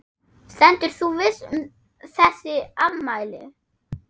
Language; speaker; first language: Icelandic; non-native, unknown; German